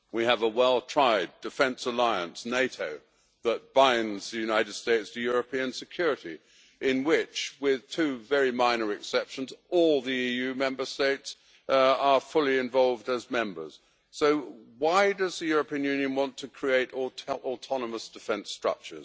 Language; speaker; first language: English; native; English